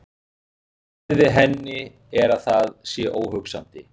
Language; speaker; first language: Icelandic; native; Icelandic